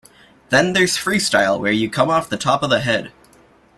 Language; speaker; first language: English; native; English